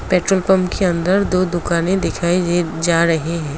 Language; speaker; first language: Hindi; non-native, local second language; Assamese